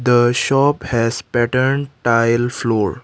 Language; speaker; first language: English; non-native, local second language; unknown